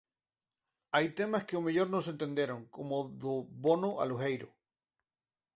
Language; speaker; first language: Galician; native; Galician